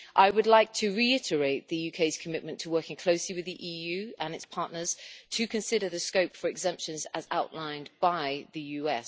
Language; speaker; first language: English; native; English